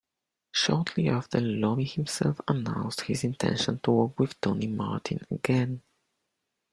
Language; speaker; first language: English; non-native, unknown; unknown